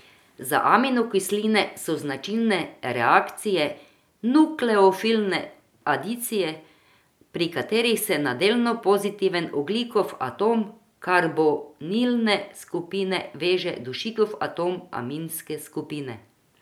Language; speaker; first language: Slovenian; non-native, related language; Croatian